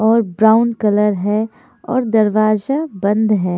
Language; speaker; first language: Hindi; native; Hindi